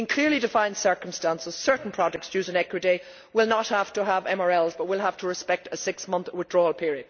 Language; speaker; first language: English; native; English